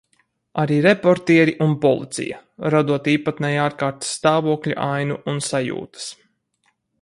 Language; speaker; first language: Latvian; native; Latvian